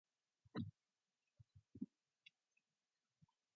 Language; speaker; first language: English; non-native, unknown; Mongolian